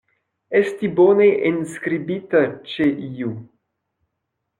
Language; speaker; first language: Esperanto; non-native, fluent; French